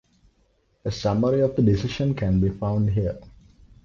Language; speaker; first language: English; non-native, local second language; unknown